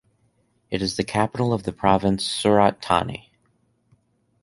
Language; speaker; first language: English; native; English